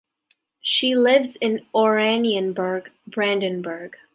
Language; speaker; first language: English; native; English